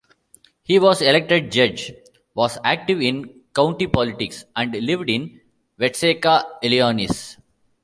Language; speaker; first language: English; non-native, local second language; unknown